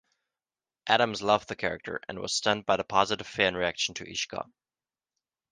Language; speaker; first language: English; non-native, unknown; Japanese